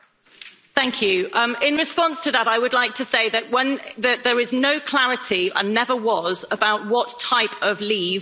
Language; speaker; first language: English; native; English